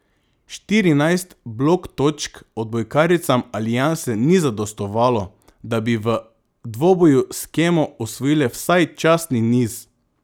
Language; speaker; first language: Slovenian; non-native, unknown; Macedonian